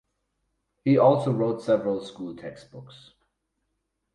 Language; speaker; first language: English; non-native, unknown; German